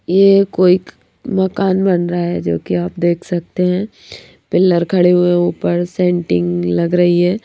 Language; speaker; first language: Hindi; native; Hindi